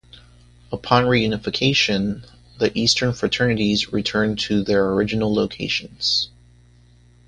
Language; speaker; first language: English; native; English